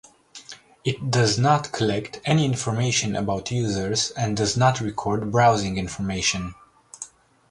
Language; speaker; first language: English; native; English